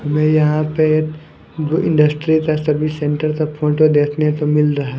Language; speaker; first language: Hindi; non-native, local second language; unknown